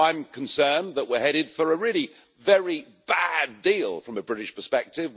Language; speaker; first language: English; native; English